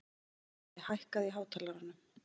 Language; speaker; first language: Icelandic; native; Icelandic